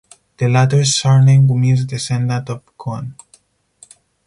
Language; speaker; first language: English; non-native, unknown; Spanish